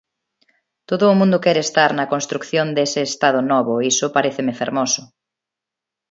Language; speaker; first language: Galician; non-native, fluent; Spanish